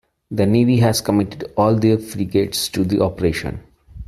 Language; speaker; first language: English; non-native, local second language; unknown